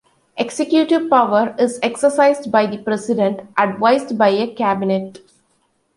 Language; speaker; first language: English; non-native, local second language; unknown